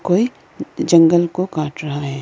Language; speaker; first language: Hindi; non-native, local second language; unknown